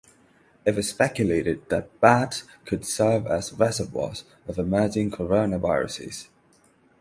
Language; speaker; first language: English; non-native, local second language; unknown